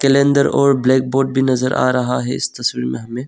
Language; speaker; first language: Hindi; non-native, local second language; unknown